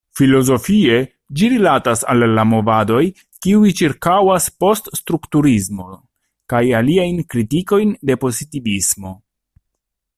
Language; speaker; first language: Esperanto; non-native, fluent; Italian